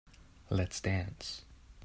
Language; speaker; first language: English; native; English